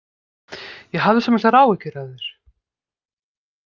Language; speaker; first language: Icelandic; native; Icelandic